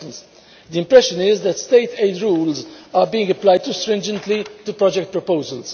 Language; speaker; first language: English; non-native, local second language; Maltese